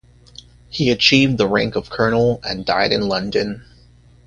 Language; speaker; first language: English; native; English